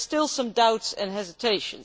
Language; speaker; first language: English; non-native, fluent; Dutch